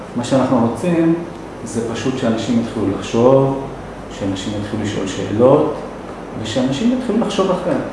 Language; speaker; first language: Hebrew; non-native, local second language; Arabic